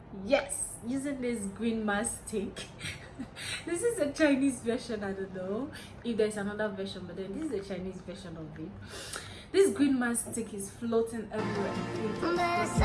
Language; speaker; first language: English; non-native, local second language; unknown